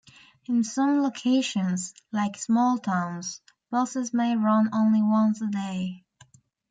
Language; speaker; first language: English; native; English